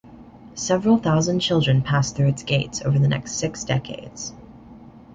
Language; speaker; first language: English; native; English